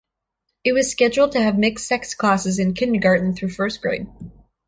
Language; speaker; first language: English; native; English